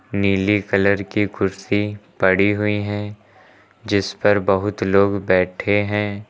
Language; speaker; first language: Hindi; native; Hindi